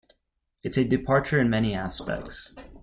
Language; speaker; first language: English; native; English